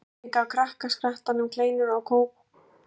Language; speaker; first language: Icelandic; native; Icelandic